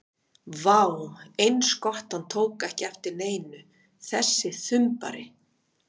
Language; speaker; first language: Icelandic; native; Icelandic